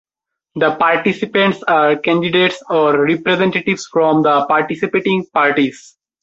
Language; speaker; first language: English; non-native, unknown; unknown